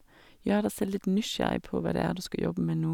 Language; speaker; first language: Norwegian; non-native, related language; Danish